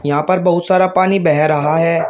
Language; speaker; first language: Hindi; native; Hindi